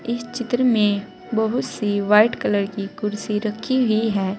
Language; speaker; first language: Hindi; native; Hindi